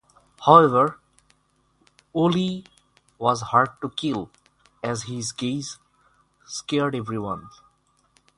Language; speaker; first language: English; non-native, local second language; Bangla